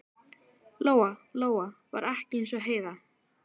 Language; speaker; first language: Icelandic; native; Icelandic